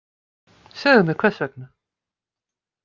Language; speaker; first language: Icelandic; native; Icelandic